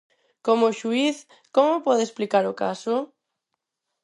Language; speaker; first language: Galician; non-native, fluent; Spanish